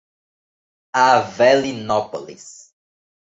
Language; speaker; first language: Portuguese; native; Portuguese